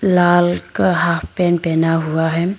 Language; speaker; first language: Hindi; non-native, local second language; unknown